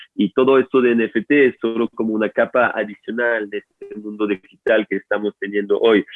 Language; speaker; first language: Spanish; non-native, fluent; French